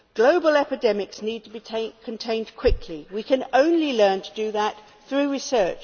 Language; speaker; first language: English; native; English